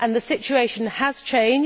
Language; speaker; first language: English; native; English